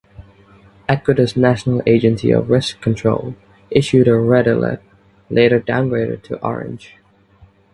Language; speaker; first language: English; native; English